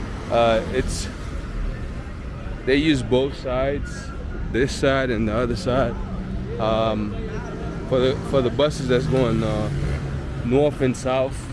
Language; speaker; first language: English; native; English